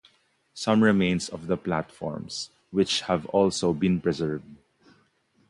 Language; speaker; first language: English; non-native, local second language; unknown